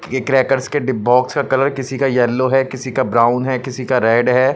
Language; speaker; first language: Hindi; non-native, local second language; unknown